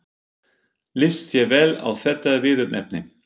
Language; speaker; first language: Icelandic; non-native, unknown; German